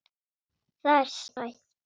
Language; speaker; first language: Icelandic; non-native, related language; Swedish